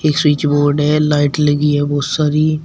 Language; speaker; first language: Hindi; native; Hindi